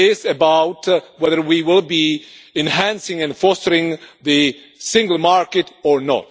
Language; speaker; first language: English; non-native, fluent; Czech